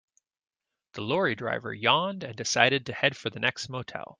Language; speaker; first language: English; native; English